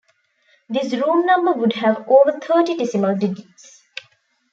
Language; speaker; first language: English; non-native, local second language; Tamil